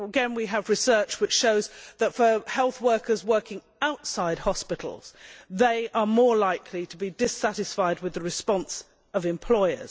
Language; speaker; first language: English; native; English